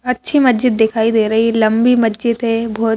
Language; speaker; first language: Hindi; native; Hindi